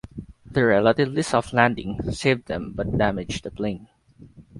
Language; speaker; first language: English; non-native, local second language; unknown